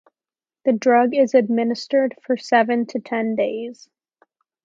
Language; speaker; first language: English; native; English